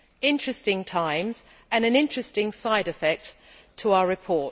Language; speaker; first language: English; native; English